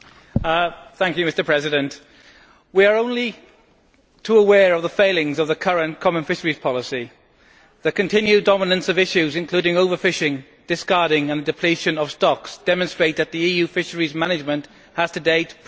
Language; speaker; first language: English; native; English